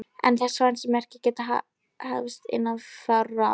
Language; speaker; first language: Icelandic; non-native, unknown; Polish